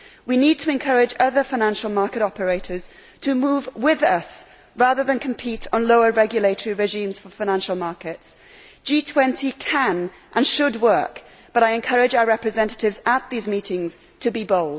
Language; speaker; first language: English; native; English